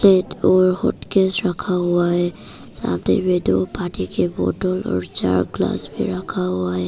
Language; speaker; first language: Hindi; non-native, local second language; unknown